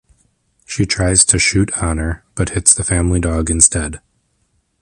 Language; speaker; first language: English; native; English